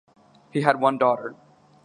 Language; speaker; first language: English; native; English